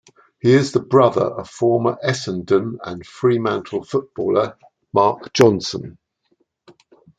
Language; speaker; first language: English; native; English